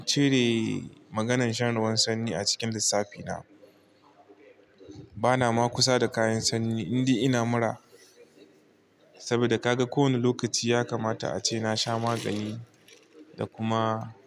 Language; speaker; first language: Hausa; non-native, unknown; Igbo